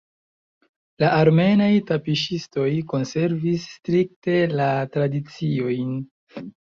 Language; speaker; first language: Esperanto; non-native, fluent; Chinese